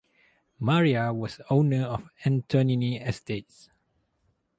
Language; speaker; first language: English; non-native, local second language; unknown